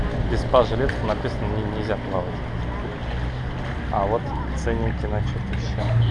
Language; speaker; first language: Russian; native; Russian